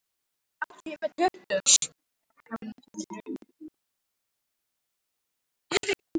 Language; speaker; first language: Icelandic; native; Icelandic